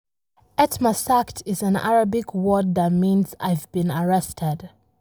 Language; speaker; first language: English; non-native, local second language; Hausa